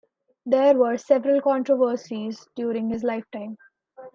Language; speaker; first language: English; non-native, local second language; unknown